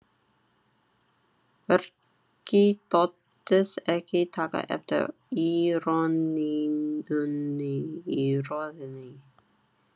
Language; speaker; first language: Icelandic; non-native, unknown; Chinese